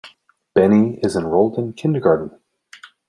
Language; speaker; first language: English; native; English